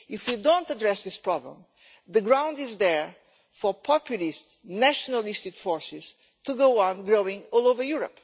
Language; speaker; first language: English; non-native, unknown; Portuguese